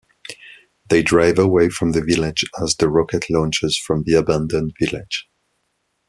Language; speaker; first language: English; non-native, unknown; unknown